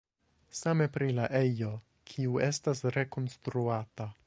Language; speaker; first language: Esperanto; non-native, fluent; English